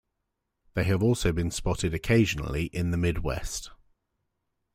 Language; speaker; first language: English; native; English